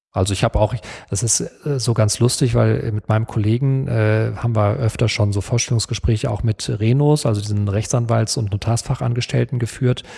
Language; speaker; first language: German; native; German